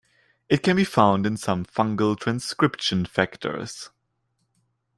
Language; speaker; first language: English; non-native, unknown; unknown